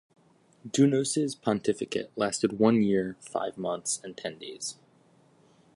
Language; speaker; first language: English; native; English